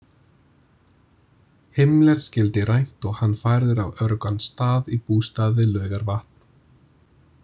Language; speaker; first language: Icelandic; non-native, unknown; English